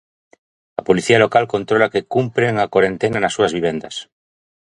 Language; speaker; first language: Galician; native; Galician